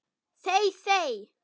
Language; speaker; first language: Icelandic; non-native, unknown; German